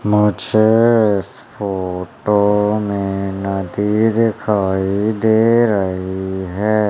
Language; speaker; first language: Hindi; native; Hindi